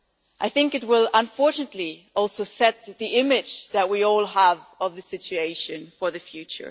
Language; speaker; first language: English; non-native, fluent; German